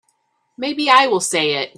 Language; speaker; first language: English; native; English